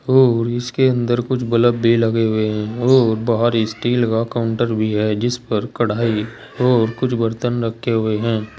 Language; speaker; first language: Hindi; native; Hindi